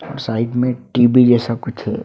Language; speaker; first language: Hindi; non-native, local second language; Bangla